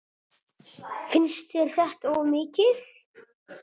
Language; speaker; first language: Icelandic; non-native, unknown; Italian